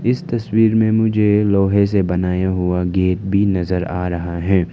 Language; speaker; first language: Hindi; non-native, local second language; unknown